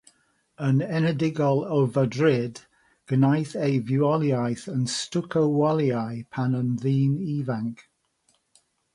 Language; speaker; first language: Welsh; non-native, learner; English